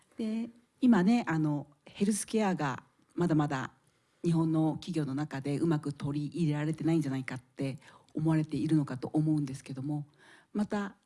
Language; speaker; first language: Japanese; native; Japanese